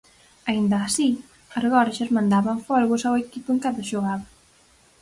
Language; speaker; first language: Galician; native; Galician